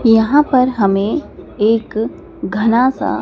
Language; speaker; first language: Hindi; native; Hindi